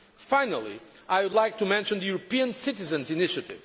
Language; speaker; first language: English; non-native, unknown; Portuguese